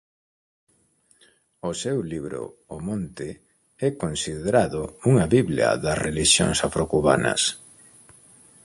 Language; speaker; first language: Galician; non-native, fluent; Spanish